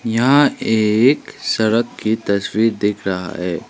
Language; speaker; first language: Hindi; non-native, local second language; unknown